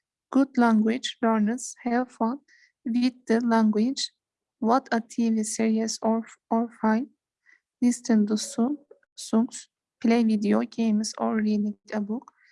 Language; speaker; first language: English; non-native, learner; Turkish